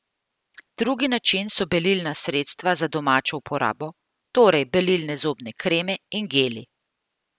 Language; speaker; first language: Slovenian; native; Slovenian